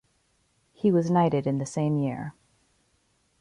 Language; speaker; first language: English; native; English